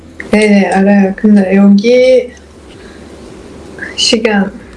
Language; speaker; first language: Korean; non-native, learner; Turkish